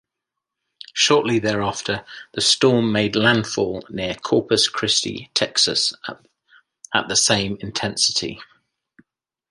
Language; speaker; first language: English; native; English